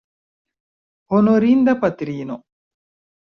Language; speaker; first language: Esperanto; non-native, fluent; Chinese